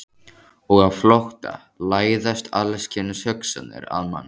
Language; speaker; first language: Icelandic; native; Icelandic